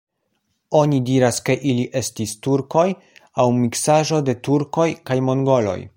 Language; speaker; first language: Esperanto; non-native, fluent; Polish